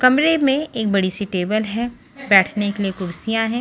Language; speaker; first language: Hindi; non-native, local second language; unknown